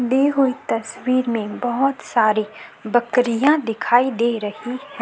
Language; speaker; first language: Hindi; native; Hindi